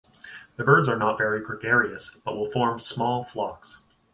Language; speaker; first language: English; native; English